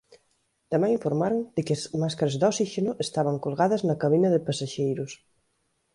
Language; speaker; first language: Galician; native; Galician